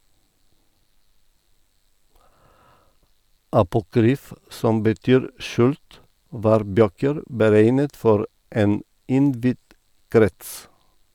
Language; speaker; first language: Norwegian; non-native, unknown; Bulgarian